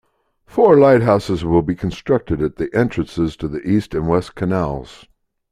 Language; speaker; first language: English; native; English